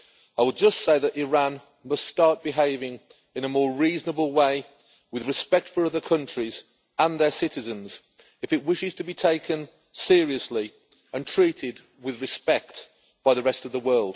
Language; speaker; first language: English; native; English